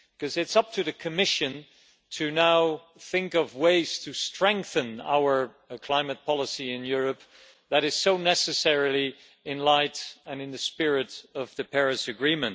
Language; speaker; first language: English; non-native, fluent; Dutch